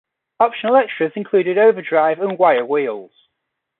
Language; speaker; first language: English; native; English